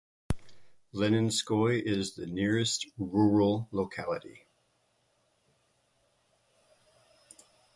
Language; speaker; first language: English; native; English